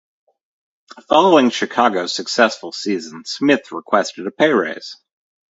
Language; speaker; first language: English; native; English